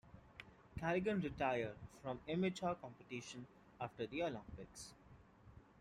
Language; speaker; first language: English; non-native, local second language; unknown